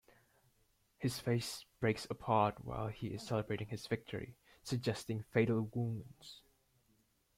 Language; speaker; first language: English; native; English